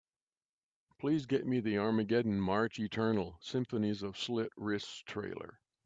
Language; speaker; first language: English; native; English